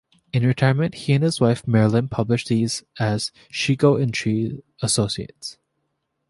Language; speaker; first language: English; native; English